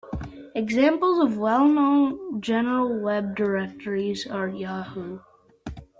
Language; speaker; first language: English; native; English